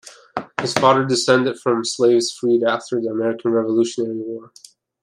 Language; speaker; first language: English; native; English